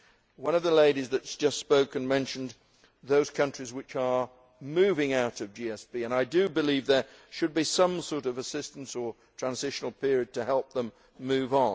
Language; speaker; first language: English; native; English